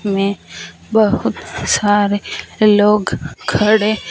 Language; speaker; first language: Hindi; non-native, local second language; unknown